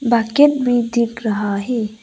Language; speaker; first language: Hindi; non-native, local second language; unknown